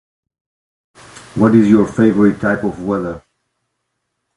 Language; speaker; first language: English; non-native, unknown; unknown